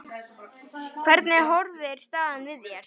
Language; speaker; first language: Icelandic; native; Icelandic